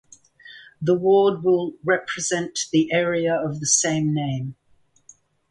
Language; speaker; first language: English; native; English